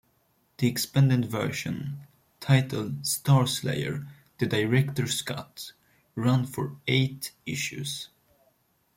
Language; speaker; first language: English; non-native, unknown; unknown